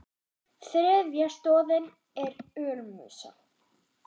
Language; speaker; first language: Icelandic; non-native, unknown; German